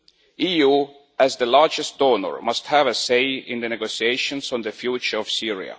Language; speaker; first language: English; non-native, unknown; Estonian